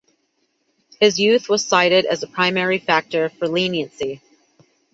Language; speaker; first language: English; native; English